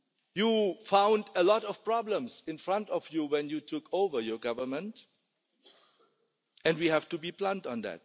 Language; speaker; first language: English; non-native, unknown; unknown